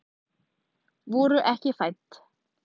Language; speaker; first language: Icelandic; native; Icelandic